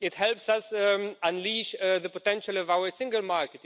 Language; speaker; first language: English; non-native, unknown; Romanian